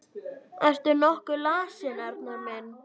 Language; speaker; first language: Icelandic; native; Icelandic